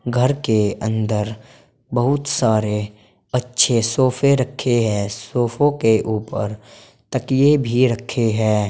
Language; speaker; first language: Hindi; native; Hindi